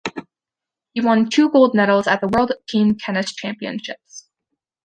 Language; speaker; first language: English; native; English